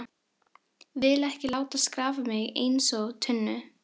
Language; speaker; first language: Icelandic; non-native, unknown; Filipino